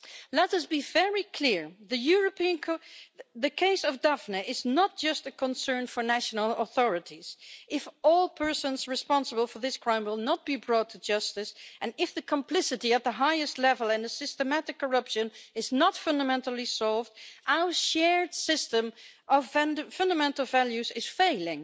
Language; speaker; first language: English; non-native, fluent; Dutch